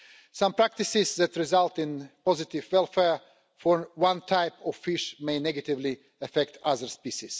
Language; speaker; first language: English; non-native, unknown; Russian